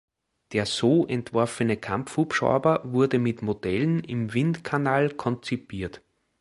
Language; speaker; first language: German; native; German